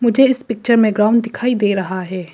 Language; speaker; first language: Hindi; early bilingual, other home language; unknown